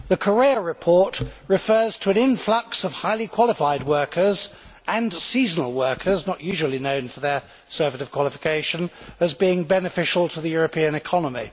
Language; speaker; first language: English; native; English